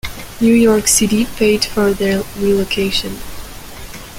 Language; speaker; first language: English; non-native, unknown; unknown